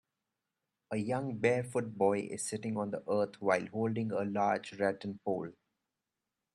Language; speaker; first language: English; non-native, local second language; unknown